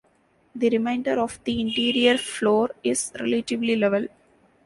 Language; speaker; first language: English; non-native, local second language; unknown